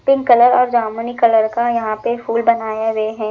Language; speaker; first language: Hindi; non-native, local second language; Punjabi